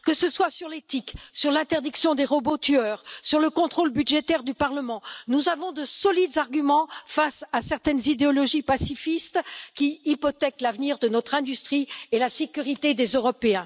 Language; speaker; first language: French; native; French